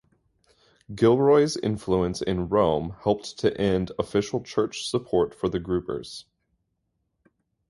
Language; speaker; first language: English; native; English